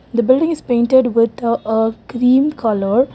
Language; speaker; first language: English; non-native, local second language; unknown